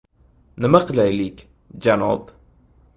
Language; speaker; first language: Uzbek; native; Uzbek